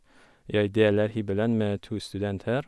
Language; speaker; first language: Norwegian; non-native, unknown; Kurdish